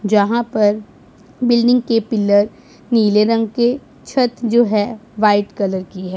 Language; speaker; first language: Hindi; non-native, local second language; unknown